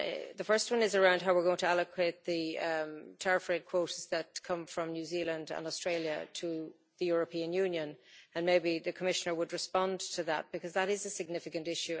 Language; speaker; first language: English; native; English